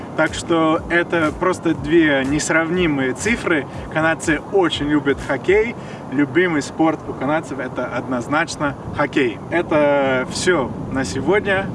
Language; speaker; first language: Russian; non-native, fluent; English